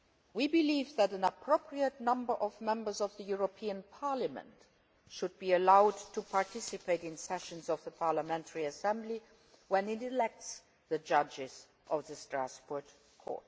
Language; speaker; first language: English; non-native, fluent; Luxembourgish